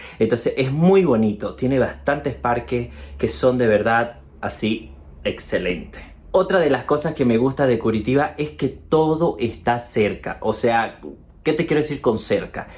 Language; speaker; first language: Spanish; native; Spanish